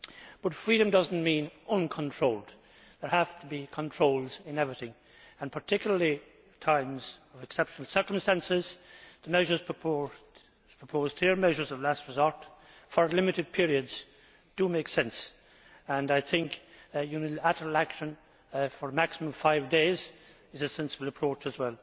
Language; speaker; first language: English; native; English